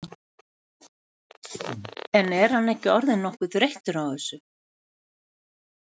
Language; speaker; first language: Icelandic; native; Icelandic